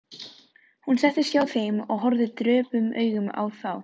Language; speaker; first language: Icelandic; non-native, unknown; Filipino